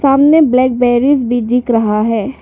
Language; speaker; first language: Hindi; non-native, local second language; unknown